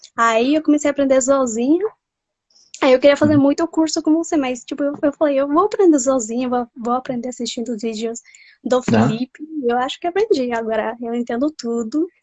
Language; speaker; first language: Portuguese; non-native, fluent; Spanish